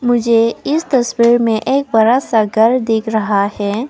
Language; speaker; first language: Hindi; early bilingual, other home language; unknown